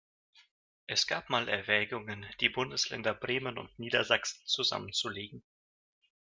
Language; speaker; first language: German; non-native, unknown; Russian